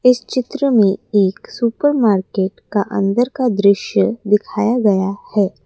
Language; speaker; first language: Hindi; non-native, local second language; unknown